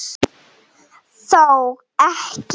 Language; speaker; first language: Icelandic; non-native, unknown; Slovenian